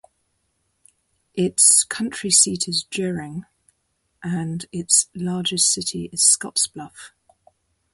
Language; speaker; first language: English; native; English